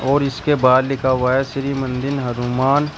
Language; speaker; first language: Hindi; native; Hindi